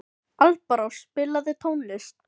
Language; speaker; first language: Icelandic; non-native, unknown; Filipino